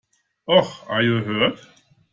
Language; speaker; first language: English; non-native, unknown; German